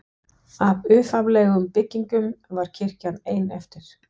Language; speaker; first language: Icelandic; non-native, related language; Danish